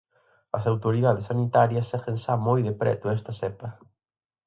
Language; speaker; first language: Galician; native; Galician